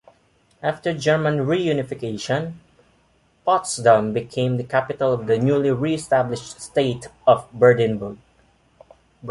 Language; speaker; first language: English; non-native, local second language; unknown